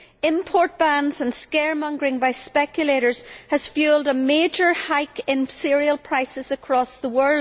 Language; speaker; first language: English; native; English